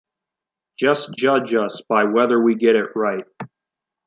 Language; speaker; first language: English; native; English